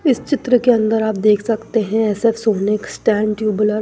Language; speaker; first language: Hindi; non-native, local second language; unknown